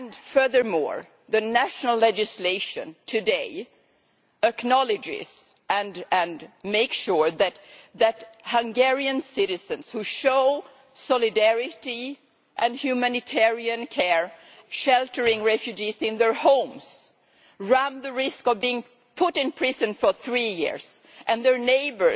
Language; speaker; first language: English; non-native, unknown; Swedish